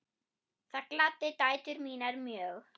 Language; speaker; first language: Icelandic; non-native, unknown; German